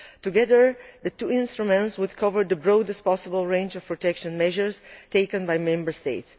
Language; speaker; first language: English; non-native, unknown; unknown